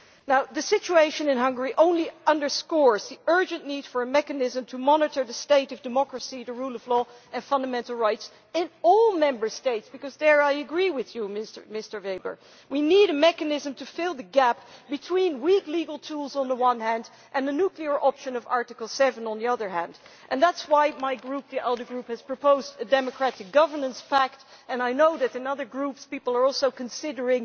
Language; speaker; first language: English; non-native, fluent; Dutch